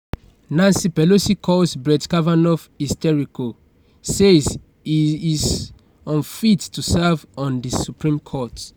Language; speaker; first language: English; non-native, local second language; Yoruba